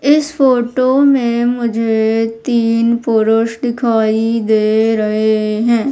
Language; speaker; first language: Hindi; native; Hindi